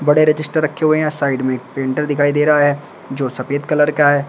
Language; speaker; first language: Hindi; native; Hindi